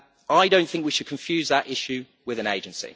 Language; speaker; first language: English; native; English